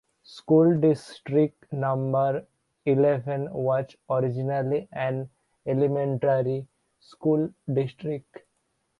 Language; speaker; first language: English; non-native, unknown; Bangla